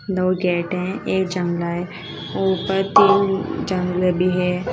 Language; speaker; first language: Hindi; native; Hindi